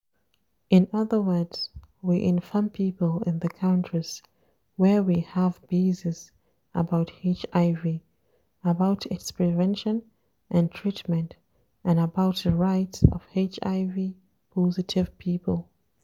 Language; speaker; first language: English; non-native, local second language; Hausa